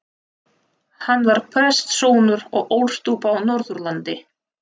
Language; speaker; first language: Icelandic; non-native, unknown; Russian